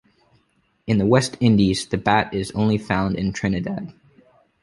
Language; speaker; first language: English; native; English